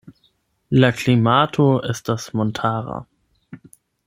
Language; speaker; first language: Esperanto; non-native, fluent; German